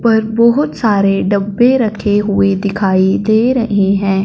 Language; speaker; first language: Hindi; non-native, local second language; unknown